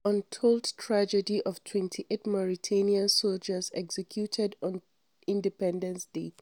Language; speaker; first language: English; non-native, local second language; Hausa